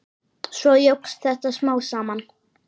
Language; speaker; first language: Icelandic; native; Icelandic